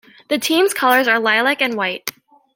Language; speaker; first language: English; native; English